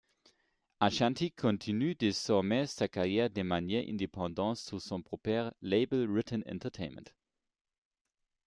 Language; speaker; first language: French; non-native, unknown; German